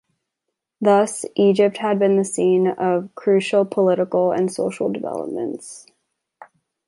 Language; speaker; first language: English; native; English